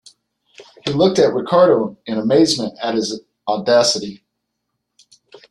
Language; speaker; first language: English; native; English